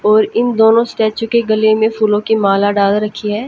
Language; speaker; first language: Hindi; native; Hindi